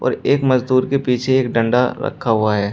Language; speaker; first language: Hindi; native; Hindi